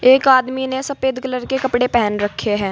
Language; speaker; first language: Hindi; native; Hindi